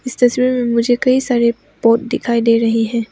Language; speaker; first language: Hindi; non-native, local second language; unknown